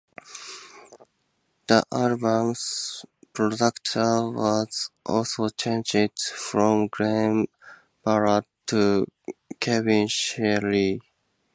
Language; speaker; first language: English; native; English